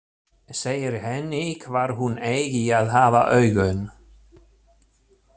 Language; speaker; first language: Icelandic; non-native, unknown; German